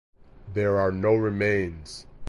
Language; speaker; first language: English; native; English